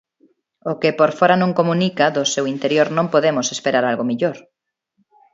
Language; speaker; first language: Galician; non-native, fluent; Spanish